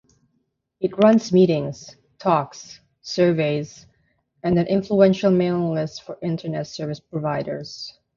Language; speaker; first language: English; non-native, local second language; Filipino